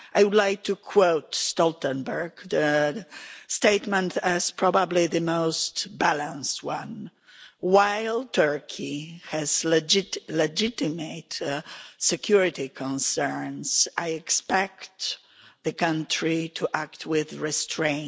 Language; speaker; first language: English; non-native, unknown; Polish